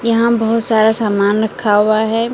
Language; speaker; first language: Hindi; native; Hindi